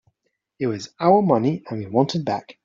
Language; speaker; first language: English; native; English